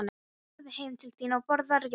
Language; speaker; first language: Icelandic; non-native, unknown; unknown